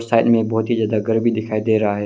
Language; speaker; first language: Hindi; early bilingual, other home language; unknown